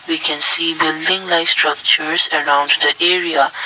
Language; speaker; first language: English; non-native, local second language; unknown